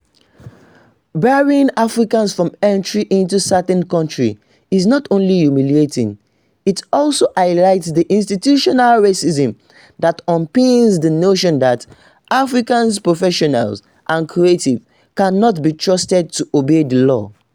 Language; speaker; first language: English; non-native, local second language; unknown